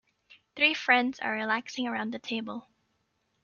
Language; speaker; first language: English; native; English